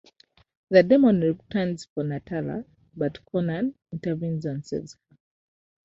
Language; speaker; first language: English; non-native, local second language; Ganda